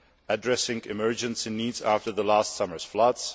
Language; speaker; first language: English; non-native, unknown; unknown